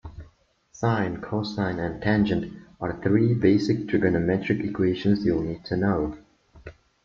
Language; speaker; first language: English; native; English